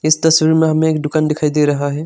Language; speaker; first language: Hindi; non-native, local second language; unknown